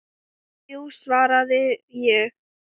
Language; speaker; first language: Icelandic; non-native, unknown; Thai